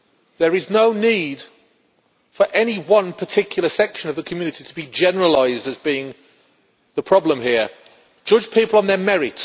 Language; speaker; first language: English; native; English